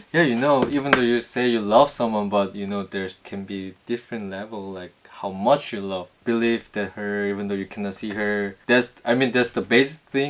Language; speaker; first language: English; non-native, fluent; Korean